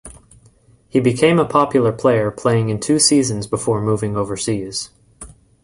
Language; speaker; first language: English; native; English